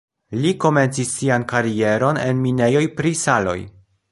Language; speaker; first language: Esperanto; non-native, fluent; Polish